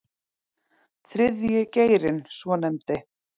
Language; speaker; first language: Icelandic; native; Icelandic